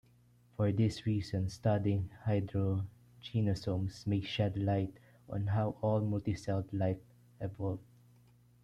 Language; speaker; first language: English; non-native, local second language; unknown